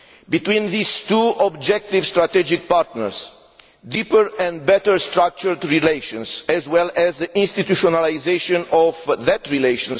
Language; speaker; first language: English; non-native, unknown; Romanian